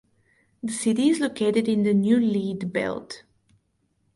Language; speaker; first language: English; non-native, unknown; Bulgarian